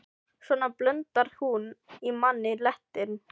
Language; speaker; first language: Icelandic; non-native, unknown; Filipino